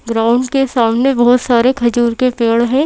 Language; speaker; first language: Hindi; native; Hindi